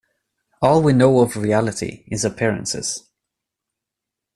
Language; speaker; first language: English; non-native, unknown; Swedish